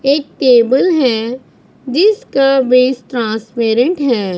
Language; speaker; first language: Hindi; non-native, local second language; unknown